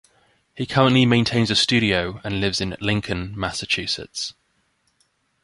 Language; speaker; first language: English; native; English